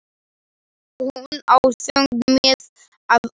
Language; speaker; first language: Icelandic; non-native, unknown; Slovak